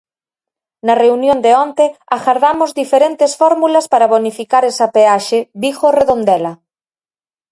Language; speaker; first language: Galician; native; Galician